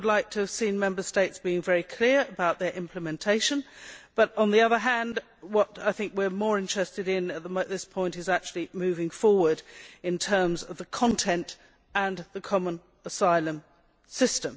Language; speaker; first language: English; native; English